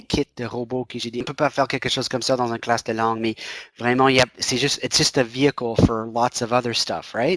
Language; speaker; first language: French; non-native, fluent; English